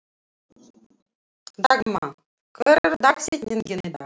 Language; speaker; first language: Icelandic; non-native, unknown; Russian